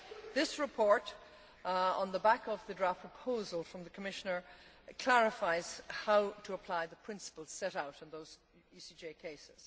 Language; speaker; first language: English; native; English